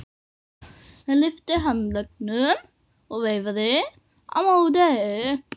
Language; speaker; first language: Icelandic; non-native, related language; Norwegian